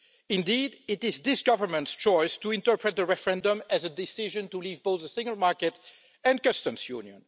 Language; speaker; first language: English; non-native, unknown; French